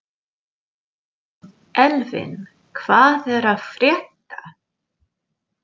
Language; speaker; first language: Icelandic; non-native, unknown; English